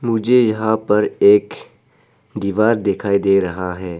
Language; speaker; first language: Hindi; non-native, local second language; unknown